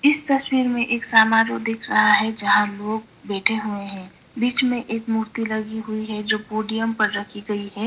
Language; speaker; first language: Hindi; non-native, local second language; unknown